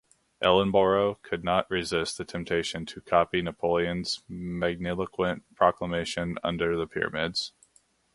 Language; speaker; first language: English; native; English